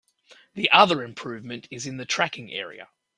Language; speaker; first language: English; native; English